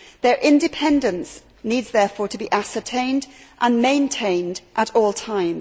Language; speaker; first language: English; native; English